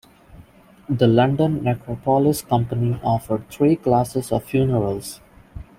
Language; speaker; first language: English; non-native, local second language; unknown